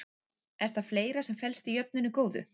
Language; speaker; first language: Icelandic; native; Icelandic